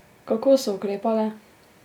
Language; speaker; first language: Slovenian; native; Slovenian